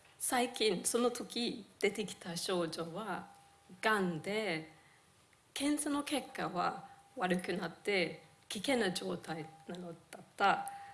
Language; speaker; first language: Japanese; non-native, fluent; English